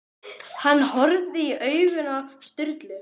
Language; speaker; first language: Icelandic; native; Icelandic